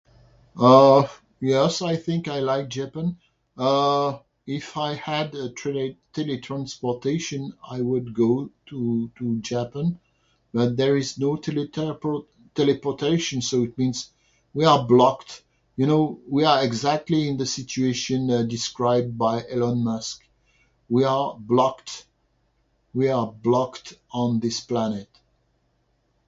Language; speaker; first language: English; non-native, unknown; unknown